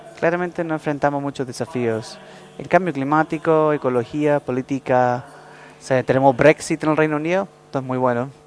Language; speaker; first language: Spanish; non-native, learner; English